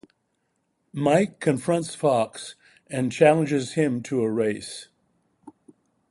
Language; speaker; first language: English; native; English